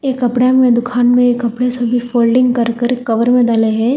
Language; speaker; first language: Hindi; non-native, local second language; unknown